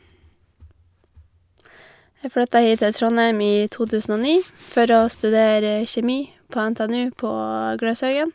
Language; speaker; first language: Norwegian; native; Norwegian